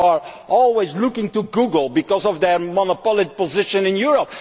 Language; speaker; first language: English; non-native, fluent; Dutch